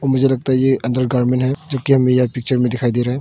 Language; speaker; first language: Hindi; non-native, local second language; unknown